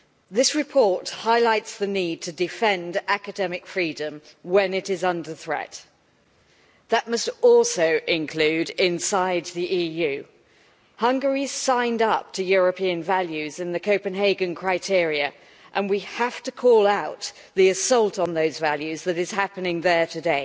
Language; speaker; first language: English; native; English